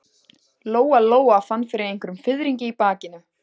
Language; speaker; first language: Icelandic; native; Icelandic